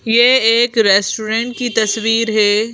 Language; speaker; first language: Hindi; native; Hindi